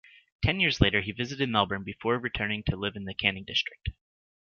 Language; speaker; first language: English; native; English